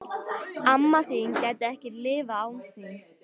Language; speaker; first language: Icelandic; native; Icelandic